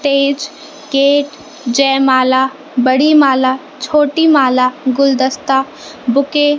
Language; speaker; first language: Hindi; native; Hindi